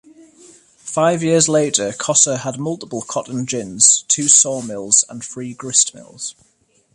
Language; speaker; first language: English; native; English